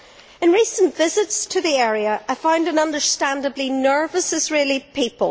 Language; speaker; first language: English; native; English